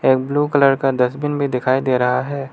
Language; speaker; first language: Hindi; non-native, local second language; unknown